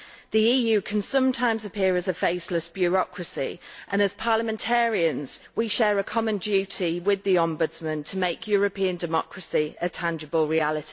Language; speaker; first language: English; native; English